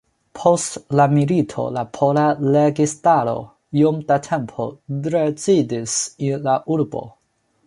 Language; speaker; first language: Esperanto; non-native, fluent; Chinese